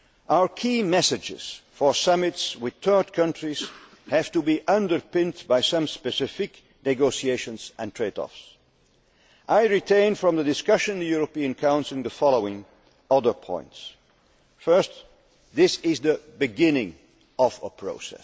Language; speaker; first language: English; non-native, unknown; Dutch